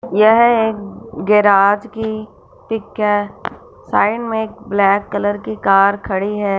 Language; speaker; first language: Hindi; non-native, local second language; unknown